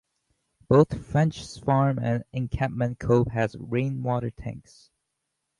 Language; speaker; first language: English; native; English